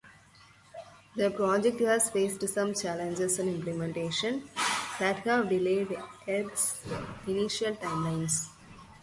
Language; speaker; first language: English; non-native, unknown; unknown